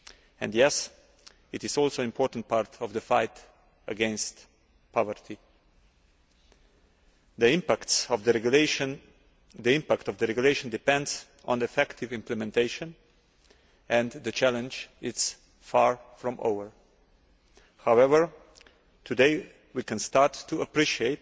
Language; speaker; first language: English; non-native, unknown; Slovenian